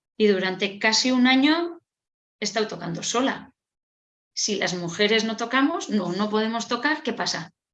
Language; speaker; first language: Spanish; non-native, local second language; Basque